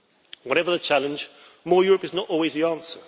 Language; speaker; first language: English; native; English